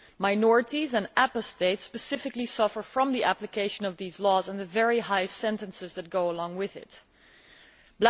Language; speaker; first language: English; non-native, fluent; Dutch